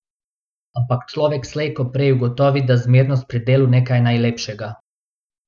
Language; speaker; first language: Slovenian; non-native, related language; Bosnian